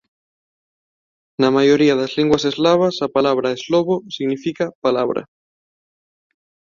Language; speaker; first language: Galician; non-native, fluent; Spanish